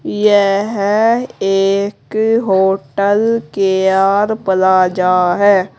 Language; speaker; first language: Hindi; native; Hindi